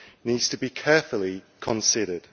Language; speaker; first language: English; native; English